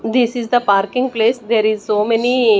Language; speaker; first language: English; non-native, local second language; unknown